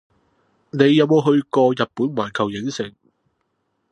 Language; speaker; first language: Cantonese; non-native, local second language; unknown